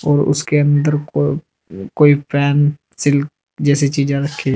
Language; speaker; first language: Hindi; native; Hindi